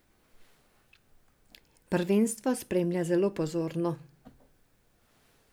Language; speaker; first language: Slovenian; non-native, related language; Serbian